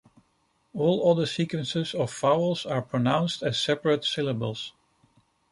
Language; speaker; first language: English; non-native, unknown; Dutch